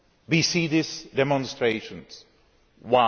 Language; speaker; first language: English; non-native, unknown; Greek